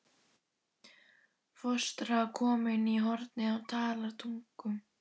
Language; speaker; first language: Icelandic; native; Icelandic